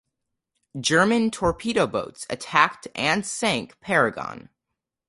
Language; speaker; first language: English; native; English